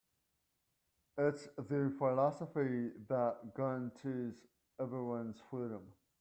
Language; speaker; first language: English; native; English